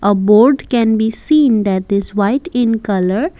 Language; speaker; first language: English; non-native, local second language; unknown